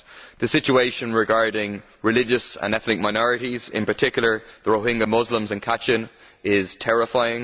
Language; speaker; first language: English; native; English